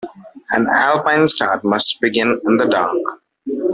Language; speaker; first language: English; non-native, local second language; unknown